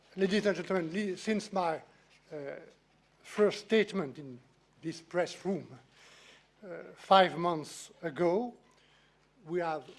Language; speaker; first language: English; non-native, fluent; French